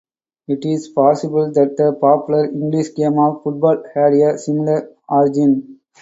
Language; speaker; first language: English; non-native, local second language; Tamil